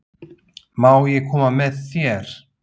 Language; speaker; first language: Icelandic; non-native, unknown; Slovak